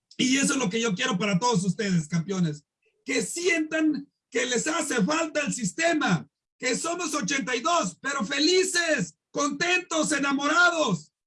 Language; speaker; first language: Spanish; native; Spanish